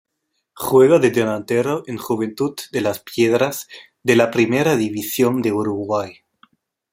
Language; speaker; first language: Spanish; non-native, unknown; German